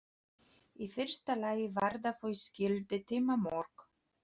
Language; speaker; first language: Icelandic; non-native, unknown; Polish